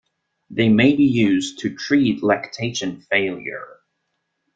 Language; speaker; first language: English; non-native, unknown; German